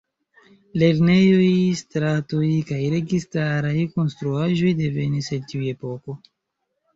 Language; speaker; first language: Esperanto; non-native, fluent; Chinese